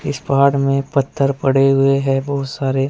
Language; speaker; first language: Hindi; native; Hindi